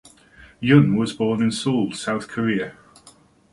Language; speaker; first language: English; native; English